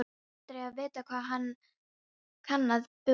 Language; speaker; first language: Icelandic; non-native, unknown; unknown